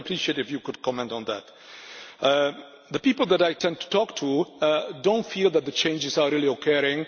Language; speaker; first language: English; non-native, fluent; Czech